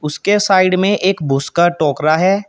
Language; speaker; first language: Hindi; native; Hindi